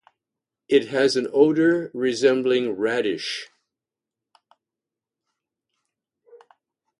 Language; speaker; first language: English; native; English